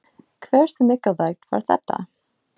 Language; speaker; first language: Icelandic; non-native, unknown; English